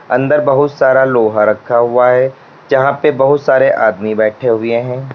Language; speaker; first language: Hindi; native; Hindi